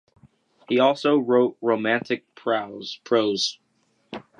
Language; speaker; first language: English; native; English